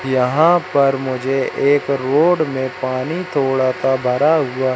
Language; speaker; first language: Hindi; native; Hindi